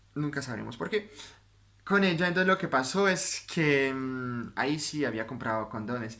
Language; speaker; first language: Spanish; non-native, fluent; French